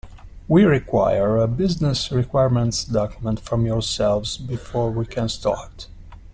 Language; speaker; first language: English; non-native, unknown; Italian